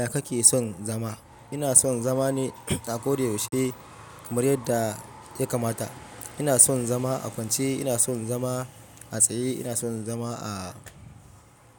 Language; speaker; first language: Hausa; non-native, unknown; Yoruba